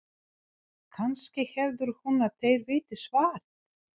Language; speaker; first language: Icelandic; non-native, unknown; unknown